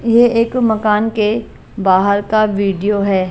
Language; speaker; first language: Hindi; non-native, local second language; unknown